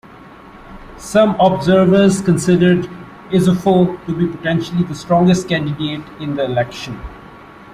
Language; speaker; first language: English; non-native, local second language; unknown